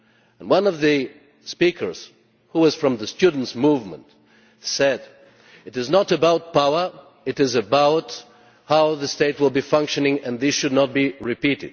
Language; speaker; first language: English; non-native, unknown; Bulgarian